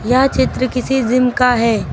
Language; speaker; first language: Hindi; native; Hindi